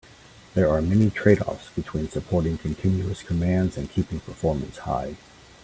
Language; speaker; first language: English; native; English